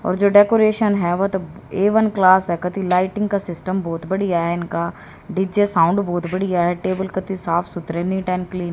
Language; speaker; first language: Hindi; native; Hindi